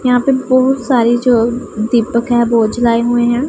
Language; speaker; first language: Hindi; non-native, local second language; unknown